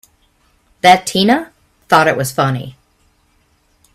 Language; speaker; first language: English; native; English